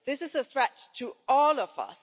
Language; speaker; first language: English; non-native, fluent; German